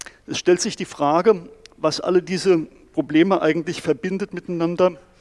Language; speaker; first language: German; native; German